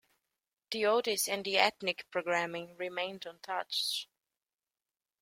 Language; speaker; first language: English; native; English